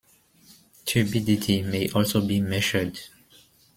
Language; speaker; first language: English; non-native, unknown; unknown